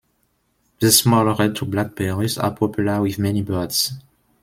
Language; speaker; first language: English; non-native, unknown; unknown